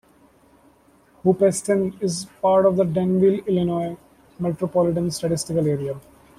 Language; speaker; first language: English; non-native, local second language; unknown